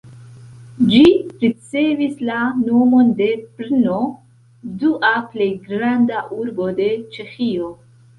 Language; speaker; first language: Esperanto; non-native, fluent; Central Kurdish